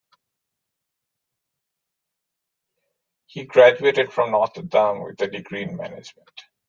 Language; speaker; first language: English; non-native, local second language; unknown